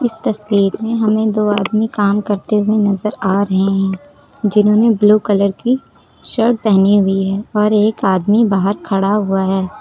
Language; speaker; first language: Hindi; native; Hindi